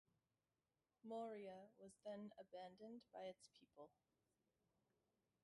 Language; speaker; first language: English; native; English